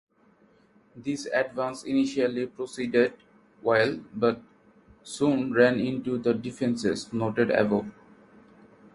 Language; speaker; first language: English; non-native, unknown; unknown